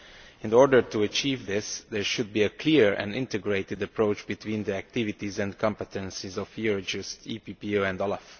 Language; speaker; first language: English; non-native, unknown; Romanian